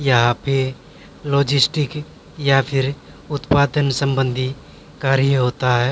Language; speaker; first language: Hindi; native; Hindi